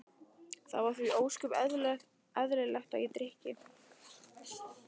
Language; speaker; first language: Icelandic; non-native, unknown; Italian